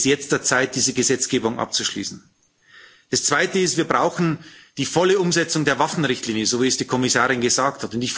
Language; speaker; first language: German; native; German